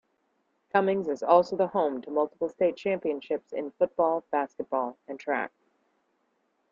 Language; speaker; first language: English; native; English